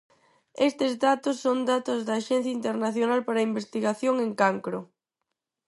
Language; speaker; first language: Galician; non-native, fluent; Spanish